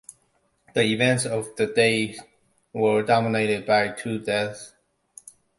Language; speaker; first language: English; non-native, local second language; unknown